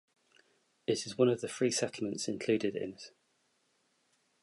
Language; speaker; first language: English; native; English